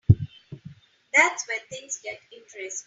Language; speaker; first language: English; non-native, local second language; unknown